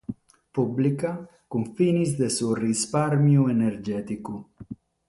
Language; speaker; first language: Sardinian; non-native, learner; Catalan